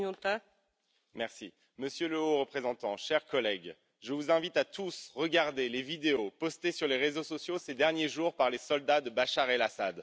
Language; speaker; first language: French; native; French